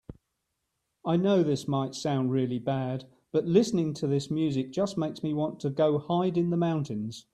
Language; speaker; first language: English; native; English